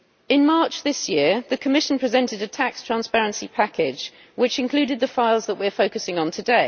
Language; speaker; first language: English; native; English